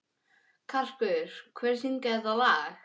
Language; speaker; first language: Icelandic; non-native, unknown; English